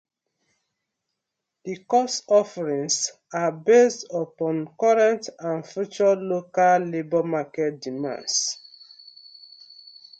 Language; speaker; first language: English; non-native, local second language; Nigerian Pidgin